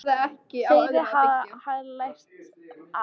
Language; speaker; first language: Icelandic; non-native, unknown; English